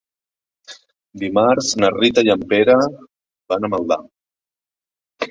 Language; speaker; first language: Catalan; native; Catalan